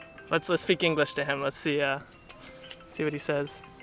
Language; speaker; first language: English; native; English